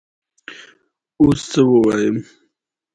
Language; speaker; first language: English; non-native, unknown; Pashto